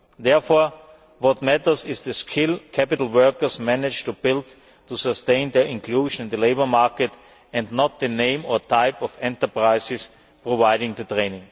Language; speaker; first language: English; non-native, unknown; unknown